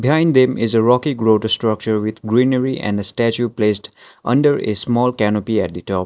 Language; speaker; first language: English; non-native, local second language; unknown